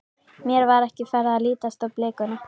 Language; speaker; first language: Icelandic; native; Icelandic